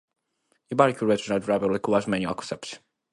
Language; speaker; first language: English; non-native, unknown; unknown